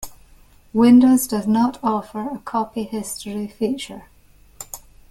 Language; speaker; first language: English; native; English